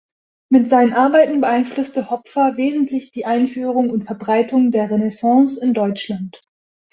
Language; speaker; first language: German; native; German